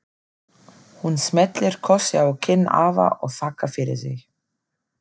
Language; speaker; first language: Icelandic; non-native, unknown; German